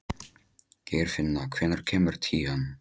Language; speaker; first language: Icelandic; non-native, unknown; Polish